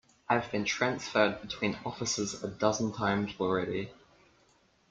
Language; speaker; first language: English; native; English